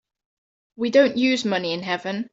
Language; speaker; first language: English; native; English